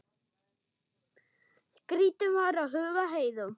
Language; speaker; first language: Icelandic; non-native, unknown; German